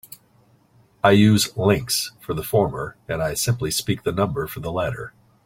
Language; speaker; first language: English; native; English